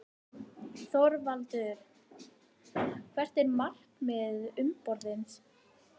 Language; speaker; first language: Icelandic; native; Icelandic